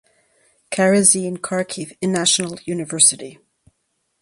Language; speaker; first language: English; native; English